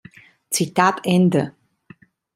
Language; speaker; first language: German; non-native, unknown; Italian